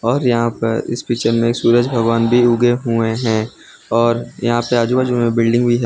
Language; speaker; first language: Hindi; non-native, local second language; Gujarati